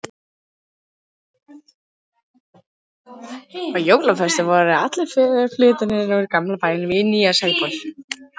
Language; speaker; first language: Icelandic; native; Icelandic